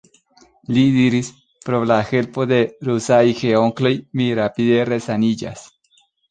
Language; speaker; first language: Esperanto; non-native, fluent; Spanish